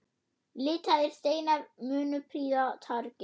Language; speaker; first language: Icelandic; non-native, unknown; German